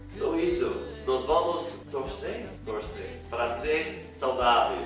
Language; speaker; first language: Portuguese; non-native, fluent; English